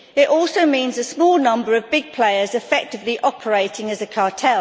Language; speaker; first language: English; native; English